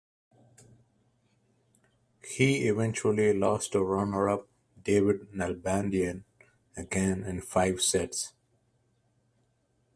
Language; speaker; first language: English; native; English